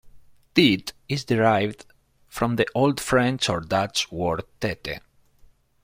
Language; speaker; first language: English; non-native, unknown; Spanish